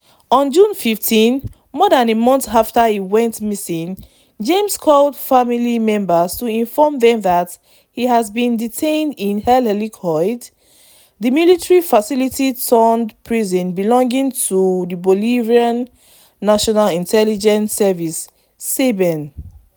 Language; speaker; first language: English; non-native, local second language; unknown